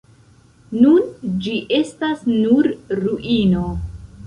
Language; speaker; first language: Esperanto; non-native, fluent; Central Kurdish